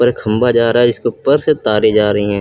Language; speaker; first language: Hindi; native; Hindi